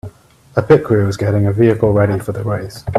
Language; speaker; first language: English; native; English